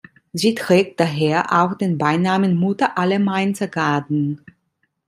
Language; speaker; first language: German; non-native, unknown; Italian